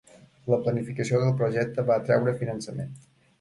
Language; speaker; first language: Catalan; native; Catalan